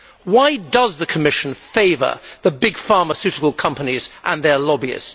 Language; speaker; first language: English; native; English